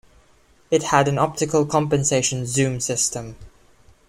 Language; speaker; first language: English; non-native, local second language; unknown